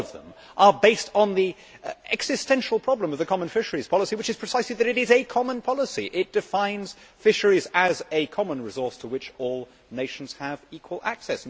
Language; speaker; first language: English; native; English